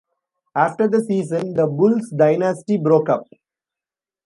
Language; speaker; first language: English; non-native, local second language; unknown